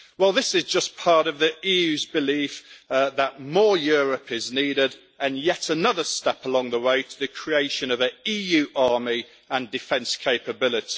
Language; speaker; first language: English; native; English